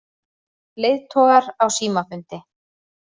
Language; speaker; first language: Icelandic; native; Icelandic